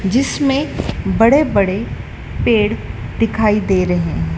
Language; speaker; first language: Hindi; native; Hindi